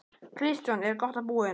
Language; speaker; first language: Icelandic; native; Icelandic